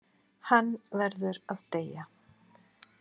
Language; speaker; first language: Icelandic; native; Icelandic